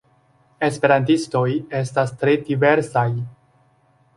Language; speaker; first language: Esperanto; non-native, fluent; Chinese